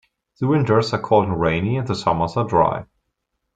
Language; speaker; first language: English; non-native, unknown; German